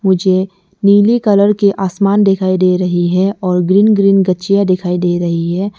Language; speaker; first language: Hindi; non-native, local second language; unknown